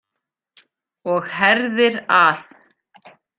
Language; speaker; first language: Icelandic; native; Icelandic